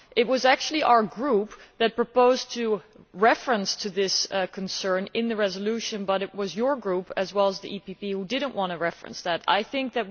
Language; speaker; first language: English; non-native, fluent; Dutch